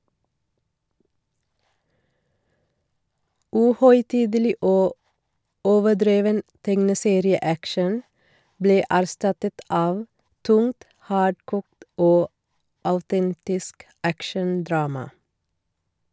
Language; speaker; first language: Norwegian; non-native, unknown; Sinhala